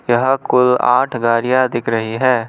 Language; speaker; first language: Hindi; non-native, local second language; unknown